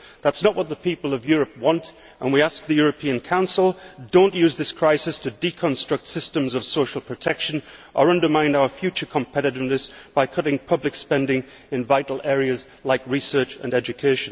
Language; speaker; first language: English; native; English